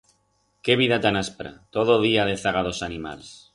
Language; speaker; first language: Aragonese; non-native, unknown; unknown